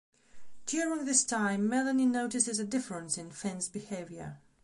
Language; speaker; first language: English; non-native, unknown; Belarusian